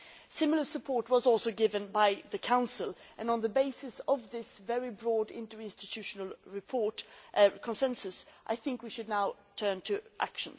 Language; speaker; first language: English; non-native, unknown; Swedish